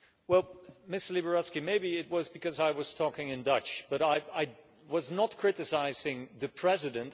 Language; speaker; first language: English; non-native, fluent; Dutch